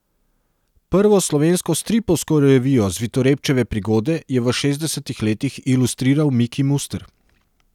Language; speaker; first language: Slovenian; non-native, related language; Serbian